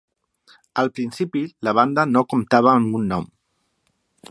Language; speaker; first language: Catalan; non-native, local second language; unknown